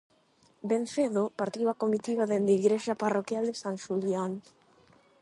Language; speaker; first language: Galician; non-native, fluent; Spanish